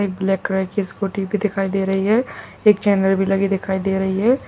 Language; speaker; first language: Hindi; native; Hindi